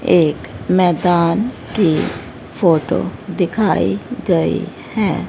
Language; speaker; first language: Hindi; native; Hindi